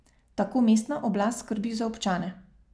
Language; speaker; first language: Slovenian; native; Slovenian